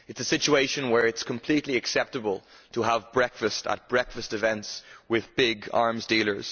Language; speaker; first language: English; native; English